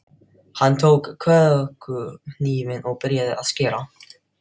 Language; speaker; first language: Icelandic; non-native, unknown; Filipino